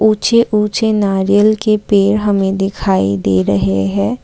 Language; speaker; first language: Hindi; non-native, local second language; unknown